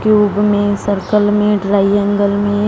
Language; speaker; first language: Hindi; non-native, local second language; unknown